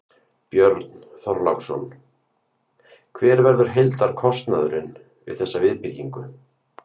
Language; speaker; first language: Icelandic; native; Icelandic